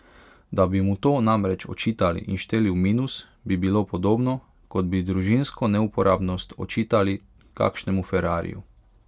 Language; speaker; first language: Slovenian; non-native, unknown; Hungarian